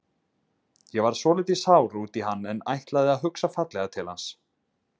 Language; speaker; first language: Icelandic; native; Icelandic